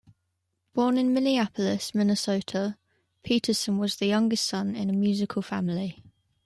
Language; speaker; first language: English; native; English